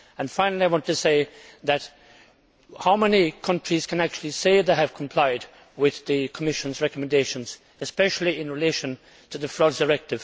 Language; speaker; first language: English; native; English